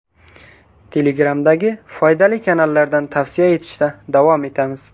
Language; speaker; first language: Uzbek; native; Uzbek